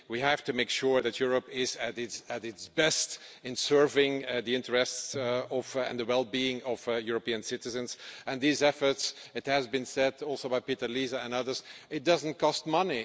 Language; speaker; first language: English; non-native, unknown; Dutch